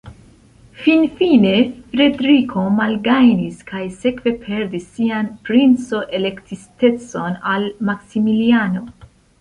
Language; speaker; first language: Esperanto; non-native, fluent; Central Kurdish